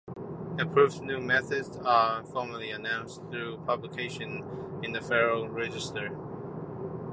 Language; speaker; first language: English; non-native, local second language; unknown